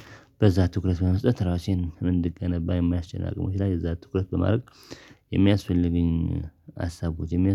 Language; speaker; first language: Amharic; non-native, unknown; Tigrinya